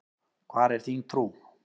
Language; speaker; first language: Icelandic; native; Icelandic